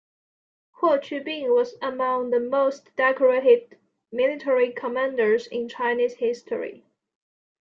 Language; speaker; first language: English; non-native, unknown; Chinese